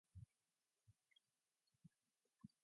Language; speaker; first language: English; non-native, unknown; Mongolian